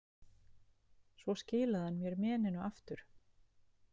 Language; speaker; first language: Icelandic; native; Icelandic